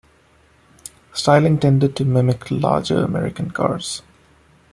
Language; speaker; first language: English; non-native, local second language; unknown